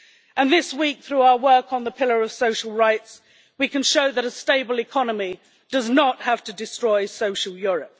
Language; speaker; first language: English; native; English